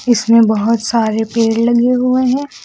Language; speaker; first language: Hindi; native; Hindi